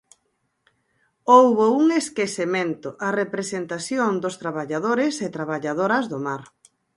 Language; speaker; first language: Galician; native; Galician